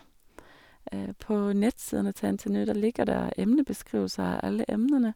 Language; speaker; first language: Norwegian; non-native, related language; Danish